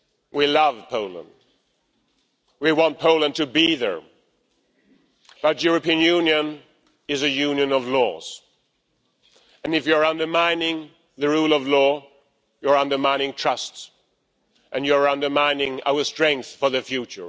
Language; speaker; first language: English; non-native, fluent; Swedish